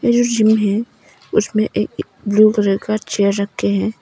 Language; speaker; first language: Hindi; non-native, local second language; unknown